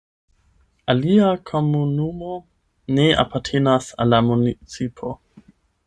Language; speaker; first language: Esperanto; non-native, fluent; German